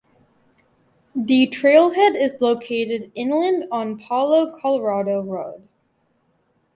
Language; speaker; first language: English; native; English